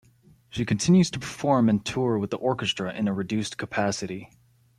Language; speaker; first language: English; native; English